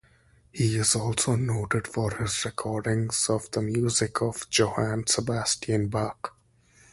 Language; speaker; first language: English; non-native, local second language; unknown